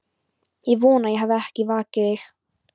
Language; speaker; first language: Icelandic; non-native, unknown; Polish